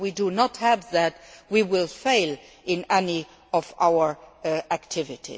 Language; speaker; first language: English; non-native, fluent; Luxembourgish